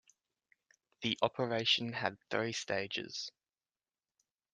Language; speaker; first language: English; native; English